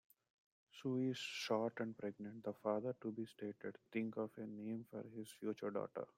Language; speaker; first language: English; non-native, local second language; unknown